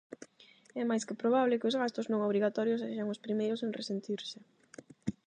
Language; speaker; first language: Galician; non-native, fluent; Spanish